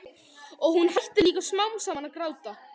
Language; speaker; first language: Icelandic; native; Icelandic